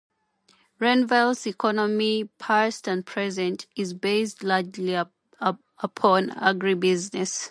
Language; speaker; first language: English; non-native, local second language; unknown